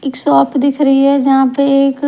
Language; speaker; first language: Hindi; native; Hindi